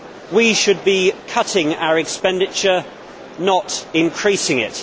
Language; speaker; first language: English; native; English